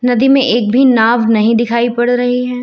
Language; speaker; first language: Hindi; native; Hindi